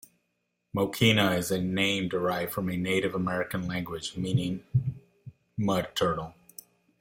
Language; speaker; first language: English; non-native, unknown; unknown